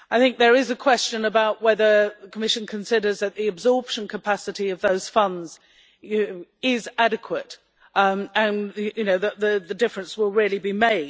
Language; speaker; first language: English; native; English